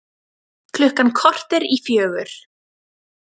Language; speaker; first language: Icelandic; native; Icelandic